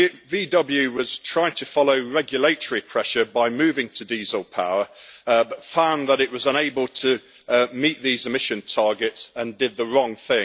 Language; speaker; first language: English; native; English